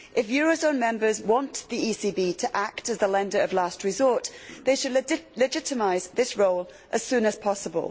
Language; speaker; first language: English; native; English